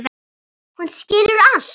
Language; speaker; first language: Icelandic; native; Icelandic